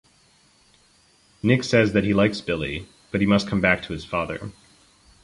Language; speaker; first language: English; native; English